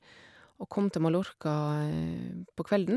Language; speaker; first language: Norwegian; native; Norwegian